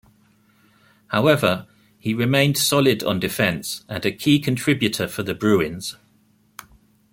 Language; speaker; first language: English; native; English